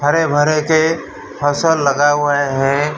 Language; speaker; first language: Hindi; non-native, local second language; Gujarati